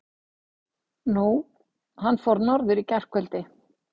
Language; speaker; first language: Icelandic; native; Icelandic